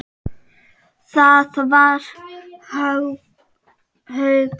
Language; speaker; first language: Icelandic; non-native, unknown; Czech